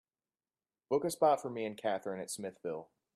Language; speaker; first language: English; native; English